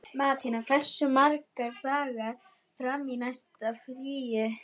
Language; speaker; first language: Icelandic; non-native, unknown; German